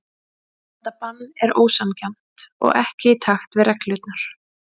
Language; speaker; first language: Icelandic; native; Icelandic